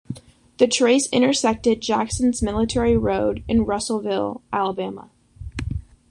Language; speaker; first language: English; native; English